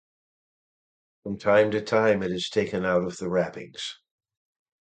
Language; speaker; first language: English; native; English